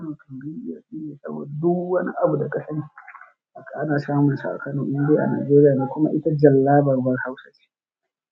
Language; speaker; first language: Hausa; native; Hausa